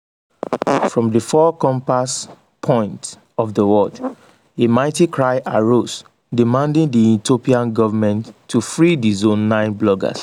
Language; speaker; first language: English; non-native, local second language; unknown